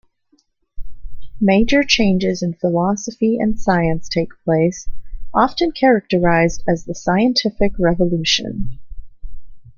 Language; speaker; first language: English; native; English